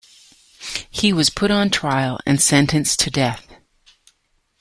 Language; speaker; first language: English; native; English